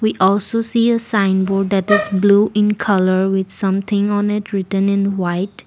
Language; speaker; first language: English; non-native, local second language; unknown